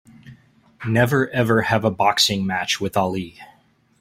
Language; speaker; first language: English; native; English